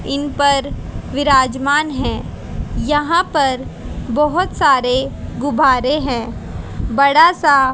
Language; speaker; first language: Hindi; native; Hindi